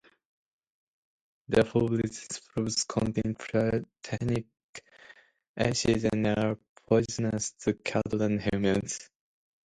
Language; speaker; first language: English; non-native, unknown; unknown